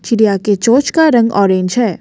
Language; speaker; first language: Hindi; non-native, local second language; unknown